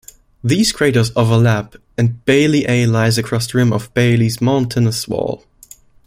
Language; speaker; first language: English; non-native, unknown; German